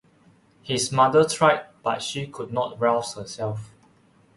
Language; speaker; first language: English; non-native, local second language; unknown